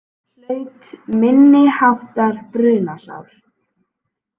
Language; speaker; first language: Icelandic; native; Icelandic